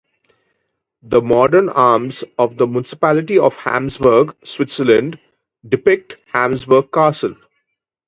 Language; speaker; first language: English; native; English